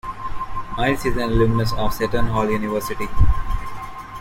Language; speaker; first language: English; non-native, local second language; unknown